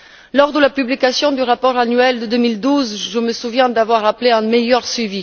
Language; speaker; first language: French; non-native, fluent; Bulgarian